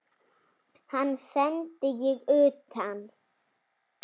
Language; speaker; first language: Icelandic; native; Icelandic